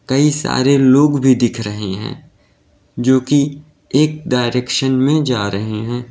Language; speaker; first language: Hindi; native; Hindi